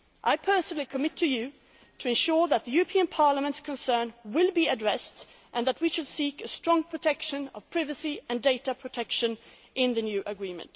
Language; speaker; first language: English; non-native, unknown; Swedish